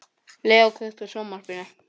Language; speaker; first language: Icelandic; non-native, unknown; English